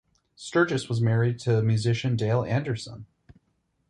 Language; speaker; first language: English; native; English